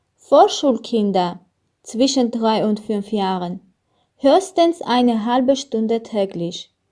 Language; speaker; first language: German; non-native, learner; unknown